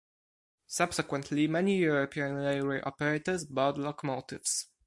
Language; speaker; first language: English; non-native, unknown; Polish